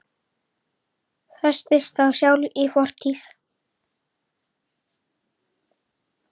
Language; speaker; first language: Icelandic; native; Icelandic